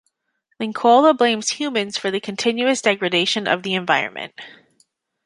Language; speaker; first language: English; native; English